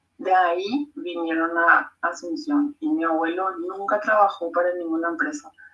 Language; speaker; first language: Spanish; native; Spanish